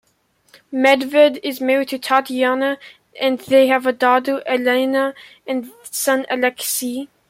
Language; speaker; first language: English; native; English